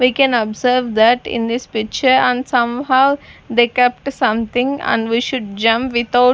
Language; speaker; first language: English; non-native, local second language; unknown